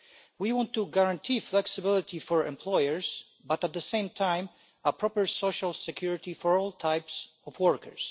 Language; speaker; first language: English; non-native, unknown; Polish